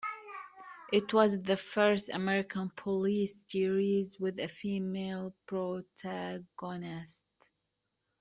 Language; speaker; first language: English; native; English